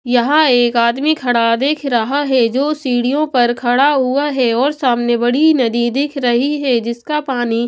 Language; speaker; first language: Hindi; non-native, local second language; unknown